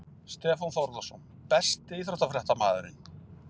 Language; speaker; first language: Icelandic; native; Icelandic